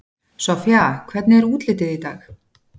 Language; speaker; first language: Icelandic; native; Icelandic